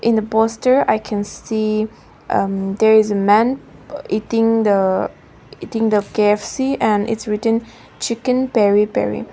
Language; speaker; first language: English; non-native, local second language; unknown